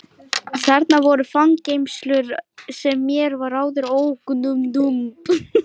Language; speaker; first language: Icelandic; non-native, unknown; Lithuanian